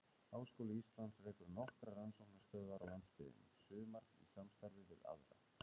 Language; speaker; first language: Icelandic; native; Icelandic